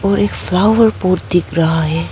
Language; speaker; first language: Hindi; non-native, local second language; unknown